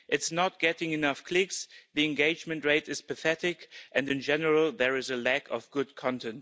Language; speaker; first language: English; non-native, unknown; German